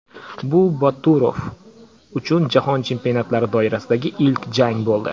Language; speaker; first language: Uzbek; native; Uzbek